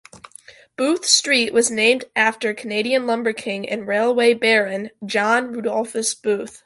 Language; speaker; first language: English; native; English